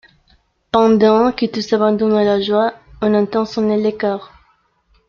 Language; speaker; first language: French; non-native, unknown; Spanish